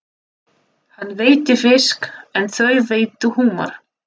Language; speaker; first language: Icelandic; non-native, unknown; Russian